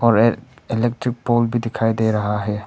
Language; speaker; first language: Hindi; non-native, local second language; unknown